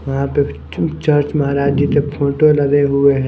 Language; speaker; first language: Hindi; non-native, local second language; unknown